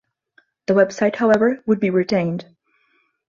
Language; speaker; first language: English; non-native, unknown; Portuguese